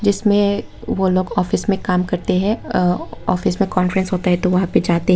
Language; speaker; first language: Hindi; non-native, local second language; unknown